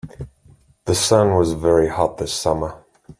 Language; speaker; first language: English; native; English